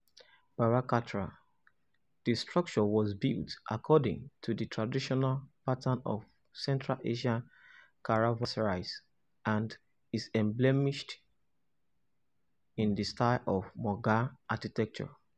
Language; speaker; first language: English; non-native, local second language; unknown